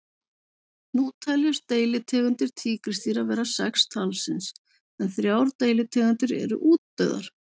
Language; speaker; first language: Icelandic; native; Icelandic